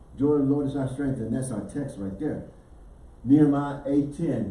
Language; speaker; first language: English; native; English